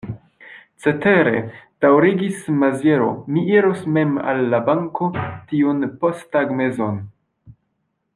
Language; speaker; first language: Esperanto; non-native, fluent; French